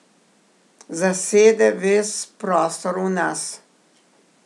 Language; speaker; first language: Slovenian; native; Slovenian